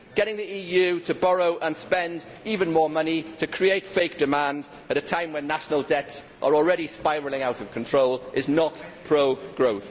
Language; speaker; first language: English; native; English